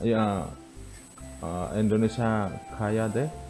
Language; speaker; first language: Korean; non-native, fluent; Indonesian